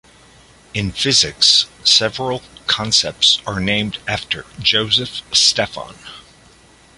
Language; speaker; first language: English; native; English